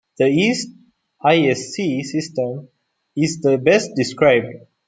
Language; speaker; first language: English; non-native, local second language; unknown